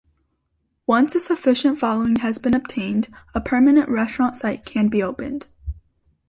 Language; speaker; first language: English; native; English